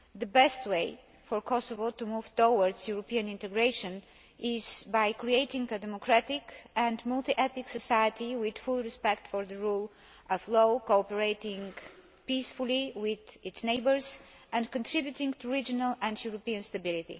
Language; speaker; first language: English; non-native, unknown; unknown